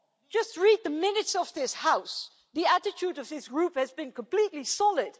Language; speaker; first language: English; non-native, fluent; Dutch